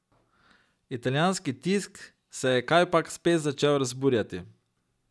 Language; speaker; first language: Slovenian; native; Slovenian